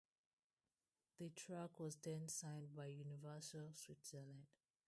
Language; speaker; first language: English; non-native, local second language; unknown